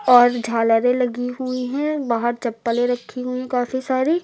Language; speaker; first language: Hindi; native; Hindi